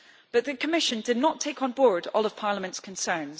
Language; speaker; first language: English; native; English